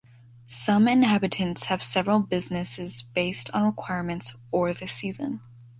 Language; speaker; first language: English; native; English